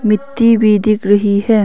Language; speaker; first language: Hindi; non-native, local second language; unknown